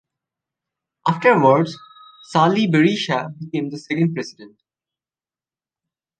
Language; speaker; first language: English; non-native, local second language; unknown